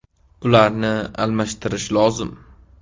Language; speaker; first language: Uzbek; native; Uzbek